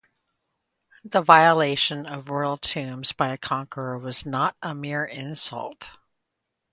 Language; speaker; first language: English; native; English